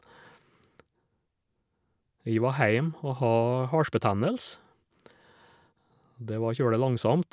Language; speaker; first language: Norwegian; native; Norwegian